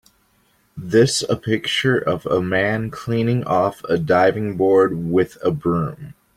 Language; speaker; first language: English; native; English